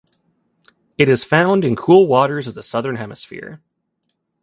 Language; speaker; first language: English; native; English